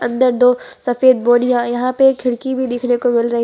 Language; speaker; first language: Hindi; non-native, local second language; Gujarati